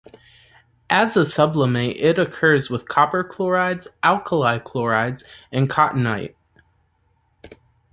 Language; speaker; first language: English; native; English